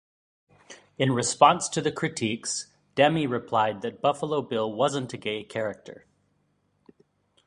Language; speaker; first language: English; native; English